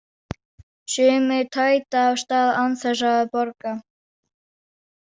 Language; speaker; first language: Icelandic; non-native, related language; Danish